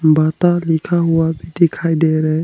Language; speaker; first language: Hindi; non-native, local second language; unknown